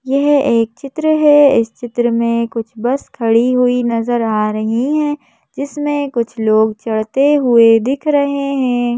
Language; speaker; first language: Hindi; native; Hindi